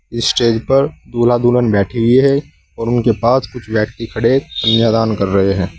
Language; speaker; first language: Hindi; native; Hindi